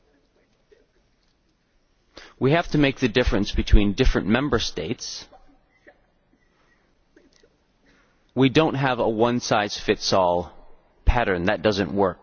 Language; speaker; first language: English; non-native, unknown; Dutch